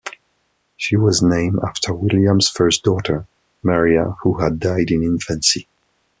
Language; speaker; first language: English; non-native, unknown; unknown